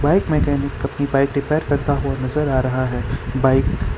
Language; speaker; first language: Hindi; non-native, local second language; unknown